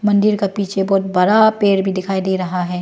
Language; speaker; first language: Hindi; non-native, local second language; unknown